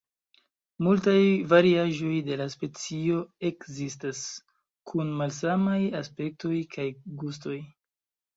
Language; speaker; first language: Esperanto; non-native, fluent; Chinese